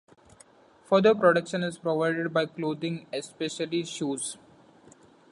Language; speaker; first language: English; non-native, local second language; Marathi